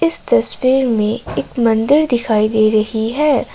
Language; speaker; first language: Hindi; non-native, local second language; Assamese